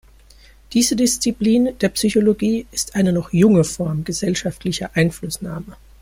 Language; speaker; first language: German; native; German